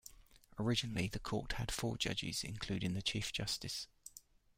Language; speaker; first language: English; native; English